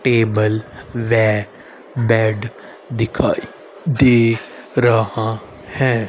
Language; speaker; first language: Hindi; native; Hindi